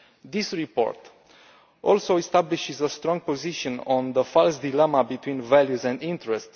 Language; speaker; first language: English; non-native, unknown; Romanian